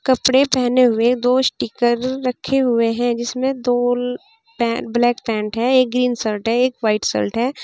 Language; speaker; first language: Hindi; native; Hindi